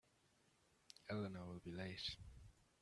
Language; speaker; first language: English; native; English